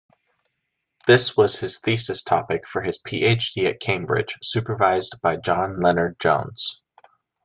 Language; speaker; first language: English; native; English